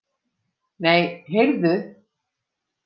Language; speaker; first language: Icelandic; native; Icelandic